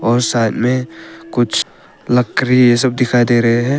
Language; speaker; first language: Hindi; non-native, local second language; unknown